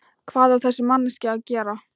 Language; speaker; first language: Icelandic; non-native, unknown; Thai